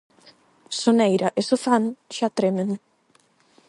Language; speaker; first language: Galician; non-native, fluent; Spanish